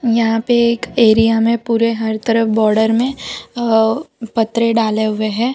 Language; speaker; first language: Hindi; non-native, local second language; Gujarati